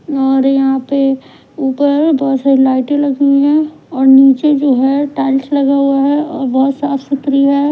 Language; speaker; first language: Hindi; non-native, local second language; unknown